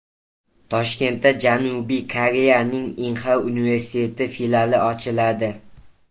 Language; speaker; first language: Uzbek; native; Uzbek